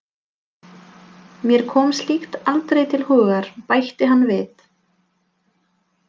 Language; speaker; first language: Icelandic; non-native, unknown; Polish